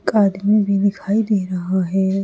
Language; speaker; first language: Hindi; native; Hindi